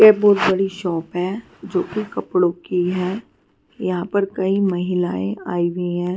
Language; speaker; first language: Hindi; non-native, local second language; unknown